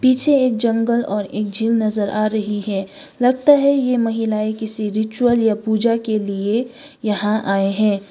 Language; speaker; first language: Hindi; non-native, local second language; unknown